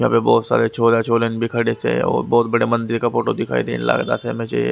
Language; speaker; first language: Hindi; native; Hindi